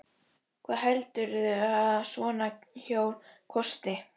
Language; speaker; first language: Icelandic; native; Icelandic